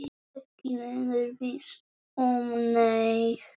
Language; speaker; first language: Icelandic; non-native, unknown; Polish